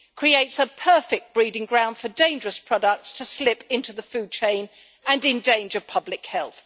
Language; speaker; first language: English; native; English